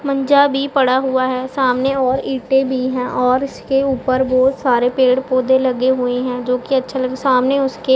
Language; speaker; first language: Hindi; non-native, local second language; Punjabi